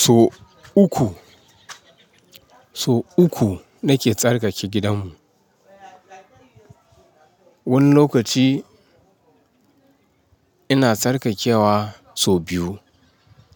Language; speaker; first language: Hausa; non-native, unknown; Yoruba